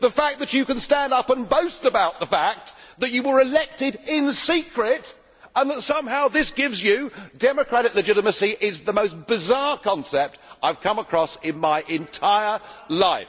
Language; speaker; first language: English; native; English